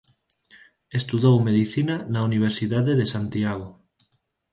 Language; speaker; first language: Galician; non-native, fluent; Spanish